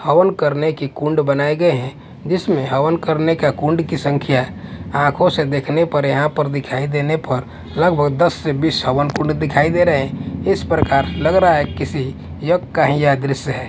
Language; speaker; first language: Hindi; non-native, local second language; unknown